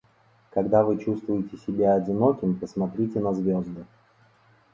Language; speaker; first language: Russian; native; Russian